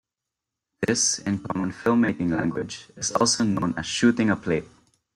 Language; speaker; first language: English; non-native, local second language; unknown